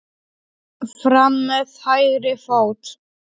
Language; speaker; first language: Icelandic; non-native, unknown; Polish